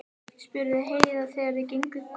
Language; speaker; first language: Icelandic; non-native, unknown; Japanese